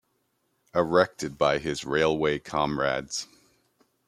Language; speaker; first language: English; native; English